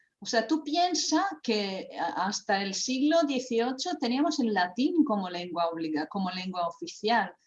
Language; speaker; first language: Spanish; non-native, fluent; Croatian